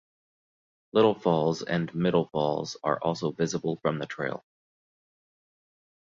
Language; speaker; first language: English; native; English